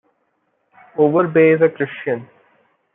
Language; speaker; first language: English; non-native, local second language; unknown